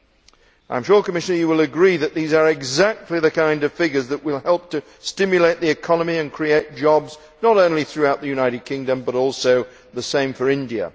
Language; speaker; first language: English; native; English